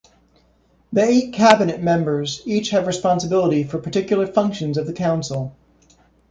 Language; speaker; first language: English; native; English